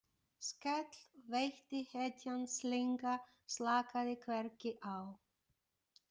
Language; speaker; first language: Icelandic; non-native, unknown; Bulgarian